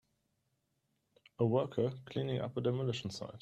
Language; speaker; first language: English; non-native, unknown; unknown